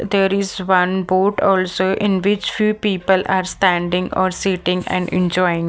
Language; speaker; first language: English; non-native, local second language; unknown